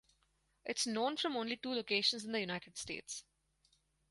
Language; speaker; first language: English; non-native, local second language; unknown